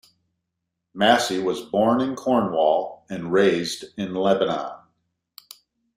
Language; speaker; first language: English; native; English